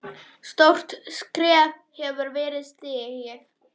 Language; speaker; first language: Icelandic; non-native, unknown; Polish